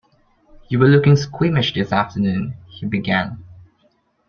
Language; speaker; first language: English; non-native, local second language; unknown